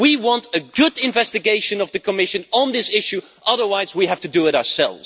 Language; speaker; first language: English; non-native, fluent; Dutch